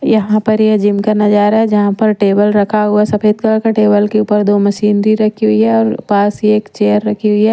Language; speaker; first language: Hindi; native; Hindi